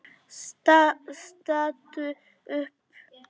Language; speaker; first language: Icelandic; non-native, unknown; Polish